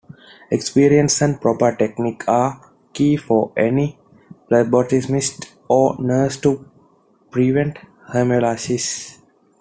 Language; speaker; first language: English; non-native, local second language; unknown